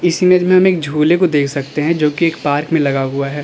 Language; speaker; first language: Hindi; native; Hindi